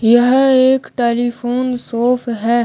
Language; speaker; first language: Hindi; native; Hindi